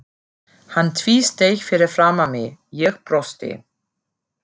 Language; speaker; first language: Icelandic; non-native, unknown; German